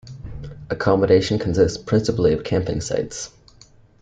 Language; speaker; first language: English; native; English